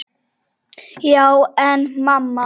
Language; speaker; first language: Icelandic; non-native, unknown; Czech